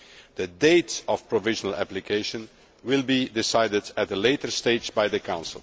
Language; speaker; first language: English; non-native, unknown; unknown